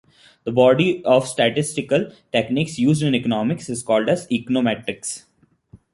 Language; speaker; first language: English; non-native, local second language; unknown